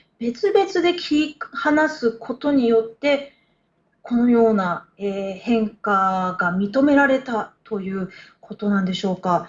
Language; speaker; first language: Japanese; native; Japanese